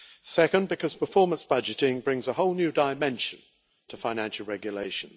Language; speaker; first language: English; native; English